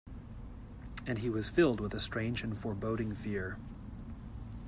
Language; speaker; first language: English; native; English